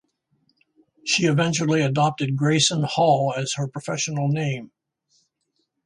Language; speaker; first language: English; native; English